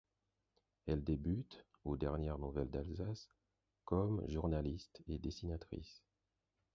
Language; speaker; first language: French; non-native, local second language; Haitian Creole